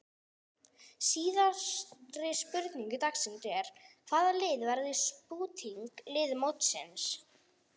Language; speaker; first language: Icelandic; non-native, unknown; English